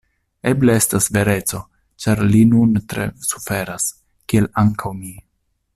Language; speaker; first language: Esperanto; non-native, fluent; Italian